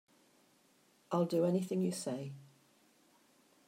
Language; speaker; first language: English; native; English